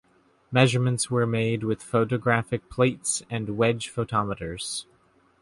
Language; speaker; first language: English; native; English